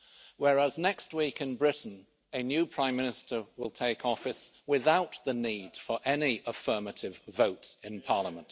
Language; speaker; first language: English; native; English